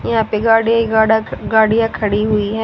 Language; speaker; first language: Hindi; native; Hindi